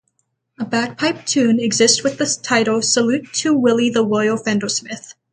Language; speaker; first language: English; native; English